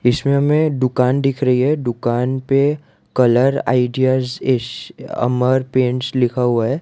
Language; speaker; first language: Hindi; non-native, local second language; Gujarati